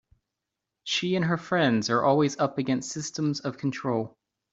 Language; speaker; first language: English; native; English